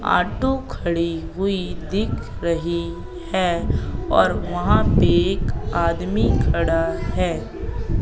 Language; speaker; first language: Hindi; native; Hindi